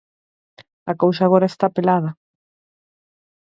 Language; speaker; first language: Galician; native; Galician